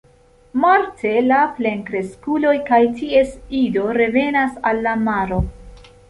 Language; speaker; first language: Esperanto; non-native, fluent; Central Kurdish